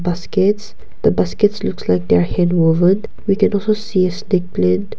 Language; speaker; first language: English; non-native, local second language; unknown